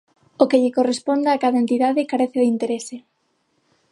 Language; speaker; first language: Galician; non-native, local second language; Spanish